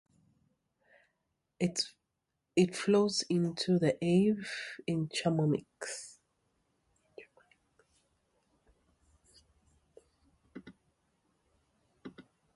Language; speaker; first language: English; native; English